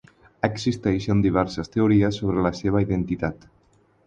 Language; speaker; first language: Catalan; non-native, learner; Spanish